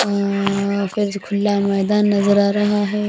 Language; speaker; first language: Hindi; non-native, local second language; Punjabi